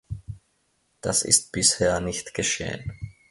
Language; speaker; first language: German; non-native, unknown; Finnish